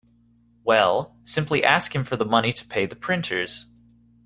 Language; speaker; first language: English; native; English